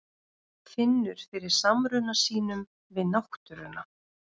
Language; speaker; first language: Icelandic; non-native, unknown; Russian